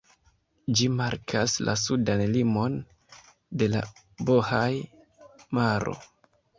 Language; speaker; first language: Esperanto; non-native, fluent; Kinyarwanda